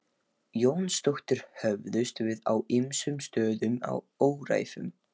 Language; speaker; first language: Icelandic; non-native, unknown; Lithuanian